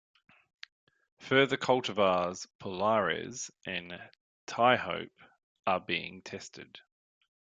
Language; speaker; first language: English; native; English